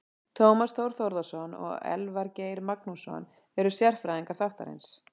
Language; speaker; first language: Icelandic; native; Icelandic